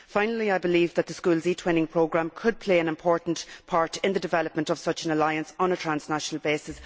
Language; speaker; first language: English; native; English